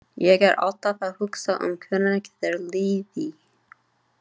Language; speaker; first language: Icelandic; non-native, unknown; English